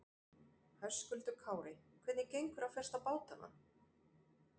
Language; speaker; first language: Icelandic; non-native, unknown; French